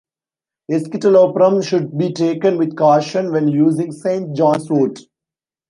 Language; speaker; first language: English; non-native, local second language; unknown